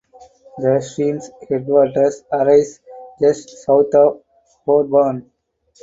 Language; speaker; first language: English; non-native, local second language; Tamil